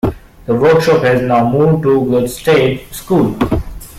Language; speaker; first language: English; non-native, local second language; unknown